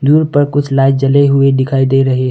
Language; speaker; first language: Hindi; non-native, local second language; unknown